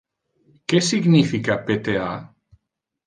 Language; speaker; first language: Interlingua; non-native, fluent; Italian